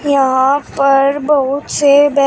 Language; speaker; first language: Hindi; native; Hindi